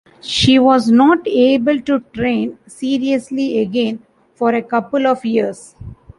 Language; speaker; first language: English; non-native, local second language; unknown